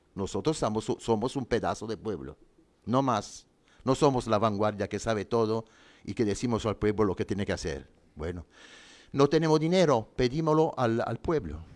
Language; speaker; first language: Spanish; non-native, fluent; Italian